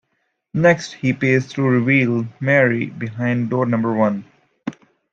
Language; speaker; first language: English; native; English